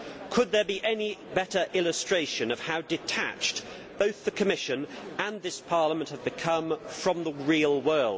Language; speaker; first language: English; native; English